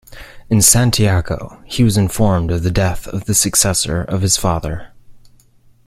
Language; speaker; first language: English; native; English